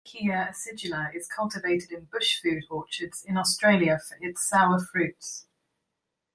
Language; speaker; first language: English; native; English